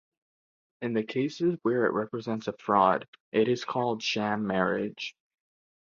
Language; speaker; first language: English; native; English